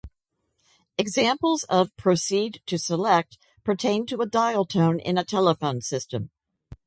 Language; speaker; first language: English; native; English